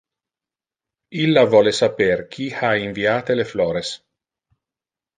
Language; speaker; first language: Interlingua; non-native, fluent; Italian